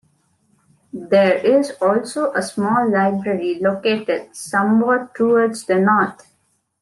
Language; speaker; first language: English; non-native, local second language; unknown